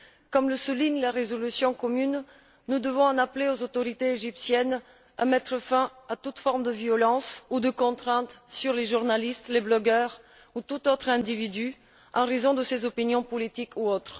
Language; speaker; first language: French; non-native, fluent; Bulgarian